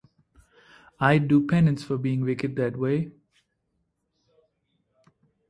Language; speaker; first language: English; non-native, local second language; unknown